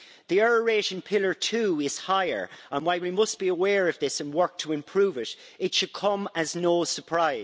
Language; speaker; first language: English; native; English